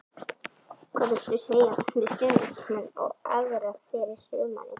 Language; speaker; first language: Icelandic; native; Icelandic